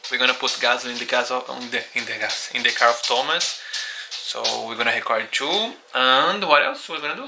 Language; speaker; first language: English; non-native, fluent; Portuguese